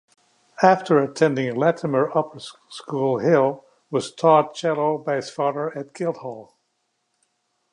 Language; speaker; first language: English; native; English